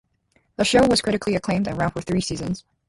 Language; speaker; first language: English; native; English